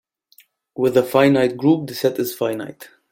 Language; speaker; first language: English; non-native, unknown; German